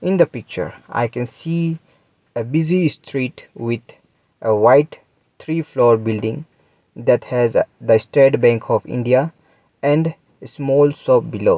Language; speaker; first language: English; non-native, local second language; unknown